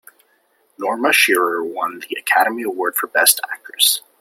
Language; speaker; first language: English; native; English